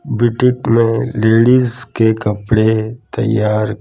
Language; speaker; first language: Hindi; non-native, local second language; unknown